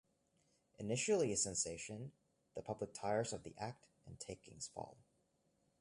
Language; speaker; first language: English; native; English